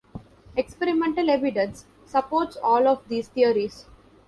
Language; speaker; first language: English; non-native, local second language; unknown